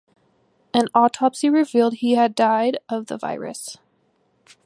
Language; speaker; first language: English; native; English